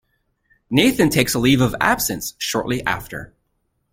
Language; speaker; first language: English; native; English